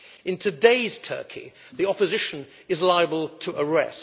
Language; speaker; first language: English; native; English